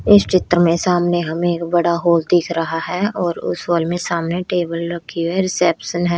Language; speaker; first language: Hindi; native; Hindi